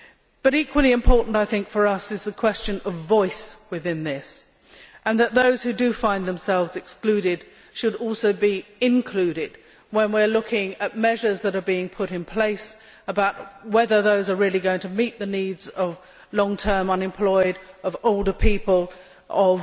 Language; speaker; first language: English; native; English